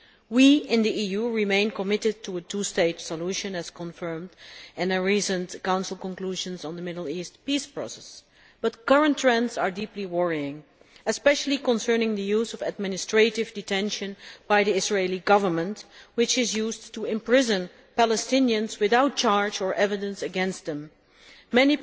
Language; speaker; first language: English; non-native, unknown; Dutch